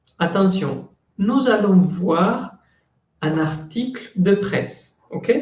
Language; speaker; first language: French; non-native, fluent; Spanish